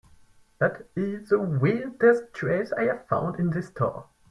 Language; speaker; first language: English; non-native, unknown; French